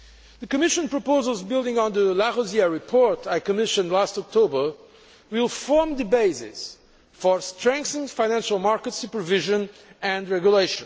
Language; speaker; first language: English; non-native, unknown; Portuguese